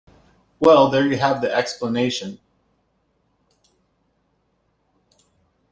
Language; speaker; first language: English; native; English